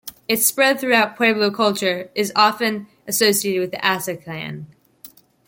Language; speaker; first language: English; native; English